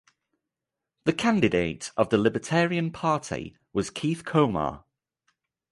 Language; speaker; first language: English; native; English